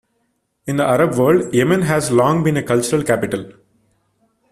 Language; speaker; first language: English; non-native, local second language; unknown